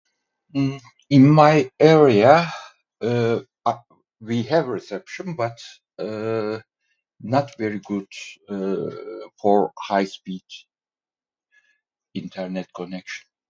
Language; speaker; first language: English; non-native, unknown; Turkish